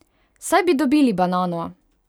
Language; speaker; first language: Slovenian; non-native, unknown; Hungarian